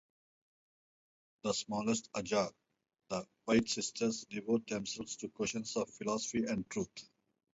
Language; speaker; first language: English; non-native, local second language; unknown